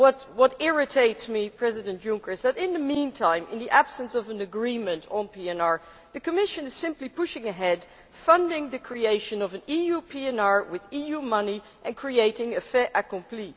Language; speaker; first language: English; non-native, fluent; Dutch